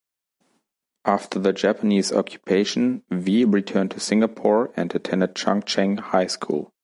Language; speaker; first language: English; non-native, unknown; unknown